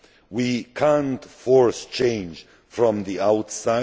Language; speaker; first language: English; non-native, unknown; Hungarian